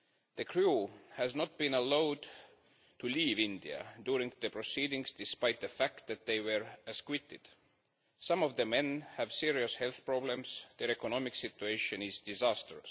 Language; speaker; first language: English; non-native, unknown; Estonian